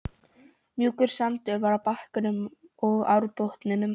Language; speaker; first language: Icelandic; non-native, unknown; Polish